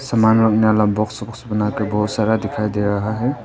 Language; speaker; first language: Hindi; non-native, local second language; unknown